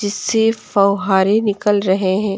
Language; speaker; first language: Hindi; native; Hindi